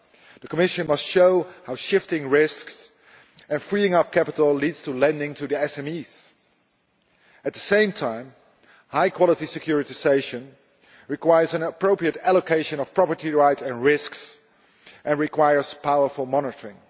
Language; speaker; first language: English; non-native, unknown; Dutch